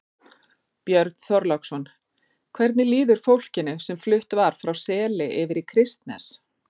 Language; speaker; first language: Icelandic; native; Icelandic